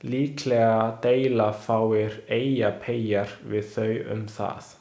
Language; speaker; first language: Icelandic; non-native, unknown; Chinese